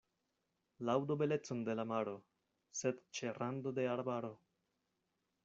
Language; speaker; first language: Esperanto; non-native, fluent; Spanish